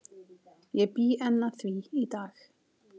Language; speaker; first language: Icelandic; native; Icelandic